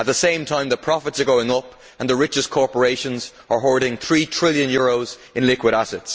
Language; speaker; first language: English; native; English